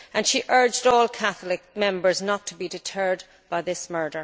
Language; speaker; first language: English; native; English